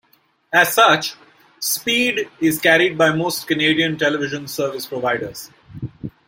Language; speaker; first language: English; non-native, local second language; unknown